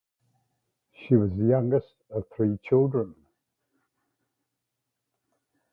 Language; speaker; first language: English; native; English